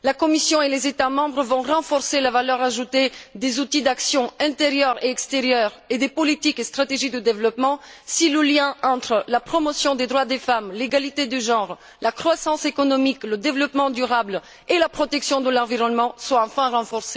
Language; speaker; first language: French; non-native, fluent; Bulgarian